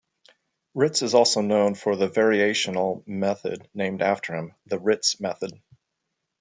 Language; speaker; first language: English; native; English